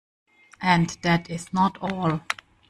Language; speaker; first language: English; non-native, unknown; German